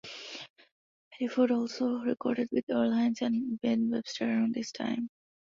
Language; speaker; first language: English; non-native, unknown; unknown